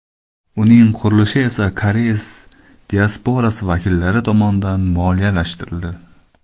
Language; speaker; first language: Uzbek; non-native, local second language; Kara-Kalpak